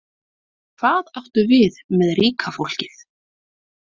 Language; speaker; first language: Icelandic; native; Icelandic